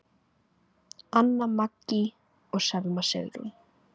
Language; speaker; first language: Icelandic; native; Icelandic